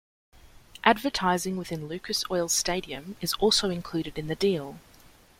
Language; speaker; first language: English; native; English